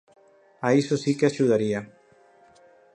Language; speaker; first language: Galician; native; Galician